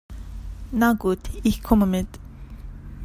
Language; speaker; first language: German; non-native, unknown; English